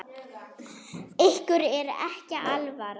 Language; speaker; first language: Icelandic; non-native, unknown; German